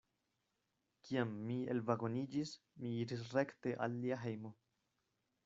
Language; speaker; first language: Esperanto; non-native, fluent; Spanish